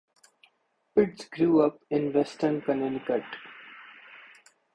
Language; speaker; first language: English; non-native, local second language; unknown